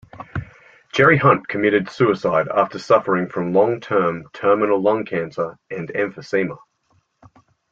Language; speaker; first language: English; native; English